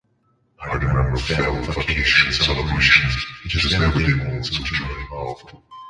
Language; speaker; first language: English; non-native, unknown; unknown